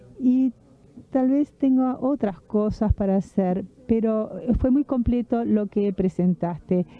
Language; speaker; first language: Spanish; non-native, fluent; French